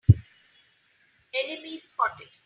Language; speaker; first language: English; non-native, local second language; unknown